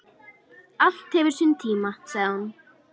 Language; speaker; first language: Icelandic; native; Icelandic